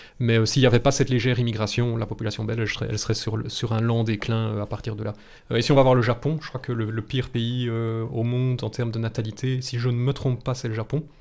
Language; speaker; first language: French; native; French